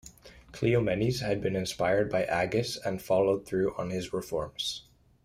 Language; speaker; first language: English; native; English